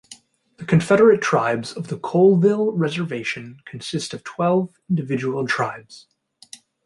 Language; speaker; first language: English; native; English